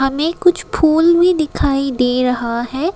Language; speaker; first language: Hindi; non-native, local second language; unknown